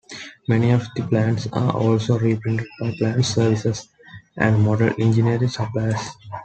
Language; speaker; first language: English; non-native, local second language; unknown